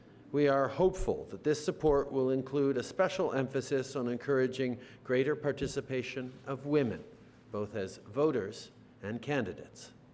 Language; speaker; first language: English; native; English